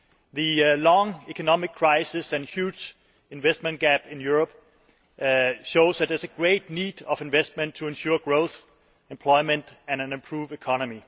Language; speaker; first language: English; non-native, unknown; Danish